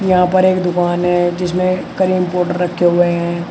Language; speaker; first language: Hindi; native; Hindi